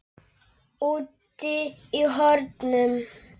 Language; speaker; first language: Icelandic; non-native, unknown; Polish